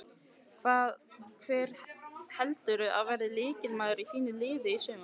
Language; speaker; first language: Icelandic; native; Icelandic